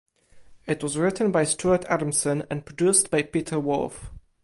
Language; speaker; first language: English; non-native, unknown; Polish